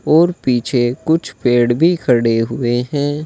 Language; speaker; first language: Hindi; native; Hindi